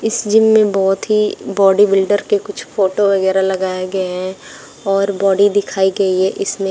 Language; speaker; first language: Hindi; native; Hindi